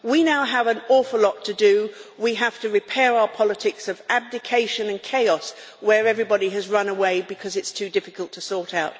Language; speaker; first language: English; native; English